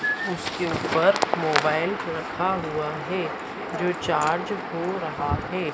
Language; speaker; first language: Hindi; native; Hindi